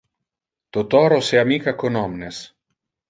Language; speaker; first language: Interlingua; non-native, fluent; Italian